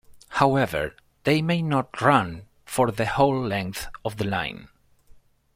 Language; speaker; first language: English; non-native, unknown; Spanish